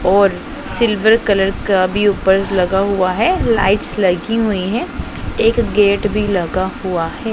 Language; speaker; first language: Hindi; non-native, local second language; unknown